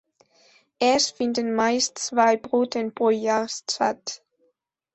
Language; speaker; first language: German; non-native, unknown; Spanish